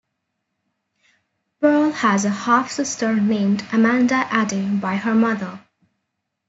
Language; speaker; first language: English; non-native, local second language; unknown